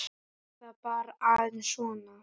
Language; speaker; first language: Icelandic; native; Icelandic